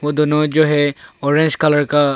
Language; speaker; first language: Hindi; non-native, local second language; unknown